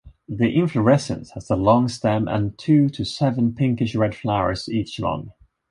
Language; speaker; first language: English; non-native, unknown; Swedish